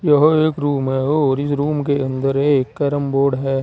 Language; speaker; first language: Hindi; native; Hindi